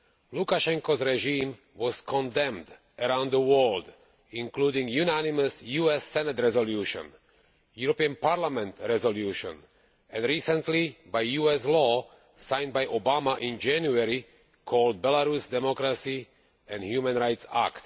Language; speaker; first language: English; non-native, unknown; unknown